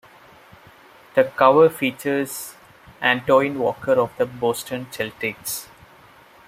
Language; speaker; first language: English; non-native, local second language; Malayalam